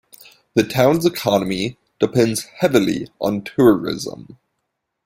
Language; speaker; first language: English; native; English